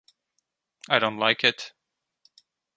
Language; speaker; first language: English; non-native, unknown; Turkish